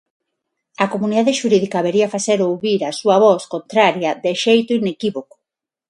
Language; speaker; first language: Galician; non-native, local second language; Spanish